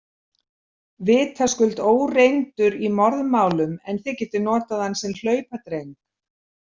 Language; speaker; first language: Icelandic; native; Icelandic